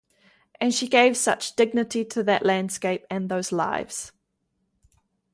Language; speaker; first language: English; native; English